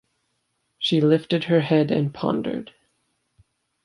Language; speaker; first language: English; native; English